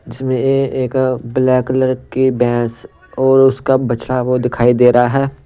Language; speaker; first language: Hindi; non-native, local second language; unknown